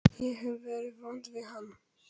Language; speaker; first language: Icelandic; non-native, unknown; Polish